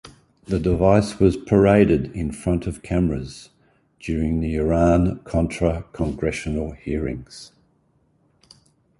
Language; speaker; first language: English; native; English